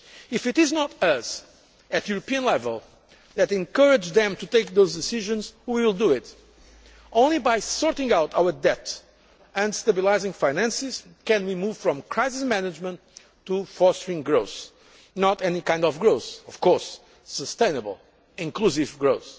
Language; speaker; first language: English; non-native, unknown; Portuguese